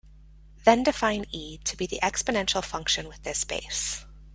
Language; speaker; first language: English; native; English